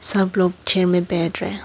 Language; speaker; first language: Hindi; non-native, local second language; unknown